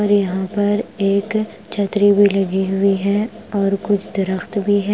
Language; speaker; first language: Hindi; non-native, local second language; Punjabi